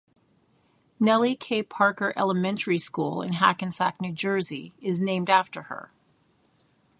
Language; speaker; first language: English; native; English